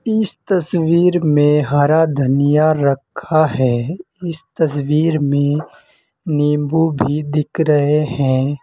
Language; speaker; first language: Hindi; native; Hindi